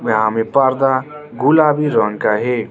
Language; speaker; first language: Hindi; non-native, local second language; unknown